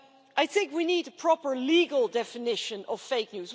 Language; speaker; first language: English; non-native, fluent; Dutch